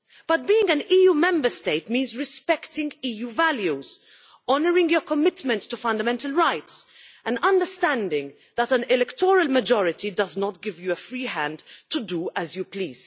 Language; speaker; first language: English; non-native, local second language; Maltese